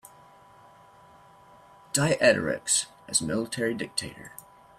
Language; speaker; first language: English; native; English